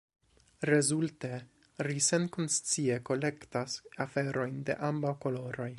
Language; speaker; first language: Esperanto; non-native, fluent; English